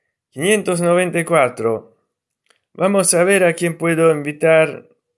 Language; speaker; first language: Spanish; non-native, related language; Italian